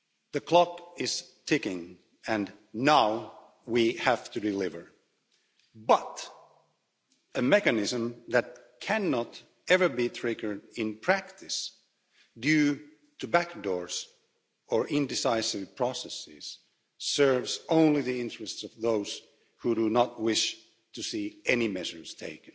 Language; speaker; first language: English; non-native, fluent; Finnish